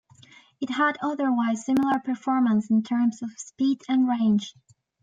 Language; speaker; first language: English; native; English